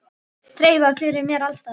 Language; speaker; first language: Icelandic; non-native, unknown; Filipino